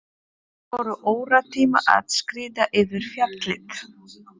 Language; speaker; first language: Icelandic; non-native, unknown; Polish